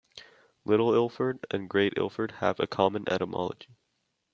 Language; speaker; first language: English; native; English